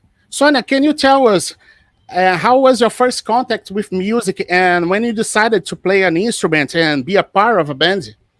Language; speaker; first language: English; non-native, fluent; Portuguese